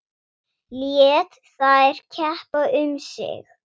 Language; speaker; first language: Icelandic; non-native, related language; Swedish